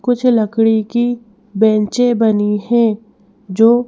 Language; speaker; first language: Hindi; native; Hindi